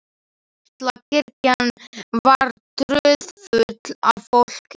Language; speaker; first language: Icelandic; non-native, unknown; Slovak